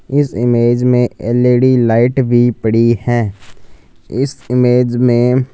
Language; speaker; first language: Hindi; non-native, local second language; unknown